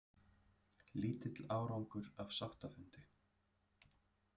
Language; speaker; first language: Icelandic; native; Icelandic